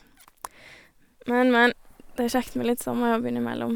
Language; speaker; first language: Norwegian; native; Norwegian